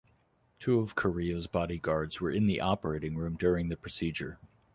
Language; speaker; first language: English; native; English